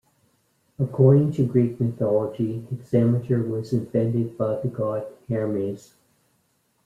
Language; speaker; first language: English; native; English